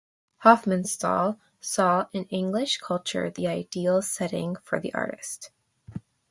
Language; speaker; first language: English; native; English